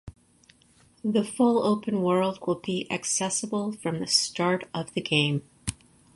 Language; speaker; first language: English; native; English